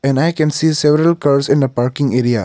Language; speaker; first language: English; non-native, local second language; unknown